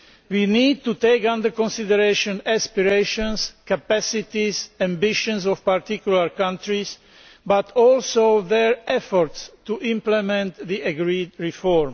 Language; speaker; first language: English; non-native, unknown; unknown